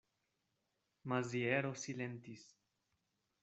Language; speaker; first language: Esperanto; non-native, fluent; Spanish